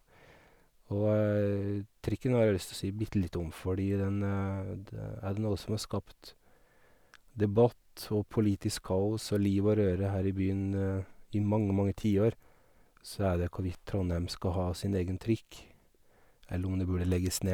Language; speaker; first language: Norwegian; native; Norwegian